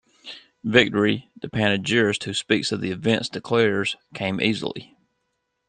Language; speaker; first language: English; native; English